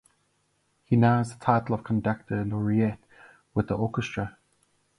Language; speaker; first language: English; non-native, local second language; Afrikaans